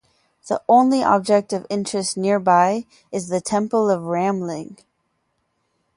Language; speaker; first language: English; native; English